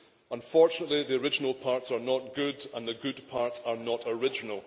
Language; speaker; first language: English; native; English